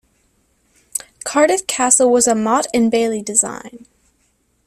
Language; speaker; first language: English; native; English